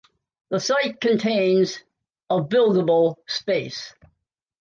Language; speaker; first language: English; native; English